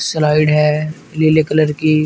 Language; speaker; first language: Hindi; native; Hindi